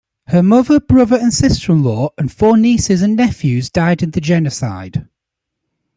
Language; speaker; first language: English; native; English